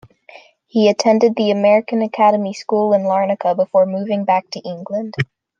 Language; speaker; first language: English; native; English